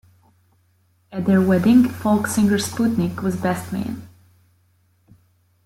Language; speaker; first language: English; native; English